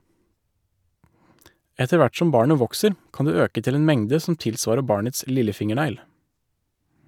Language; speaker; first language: Norwegian; native; Norwegian